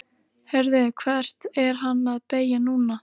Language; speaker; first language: Icelandic; native; Icelandic